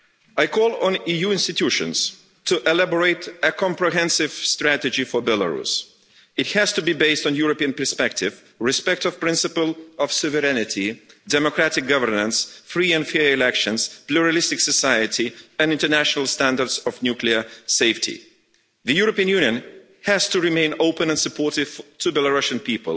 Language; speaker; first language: English; non-native, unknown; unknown